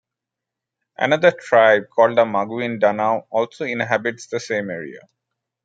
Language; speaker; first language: English; non-native, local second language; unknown